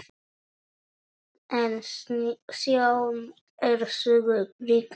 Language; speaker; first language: Icelandic; non-native, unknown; Polish